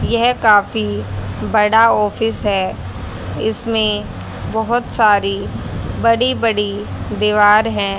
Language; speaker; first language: Hindi; native; Hindi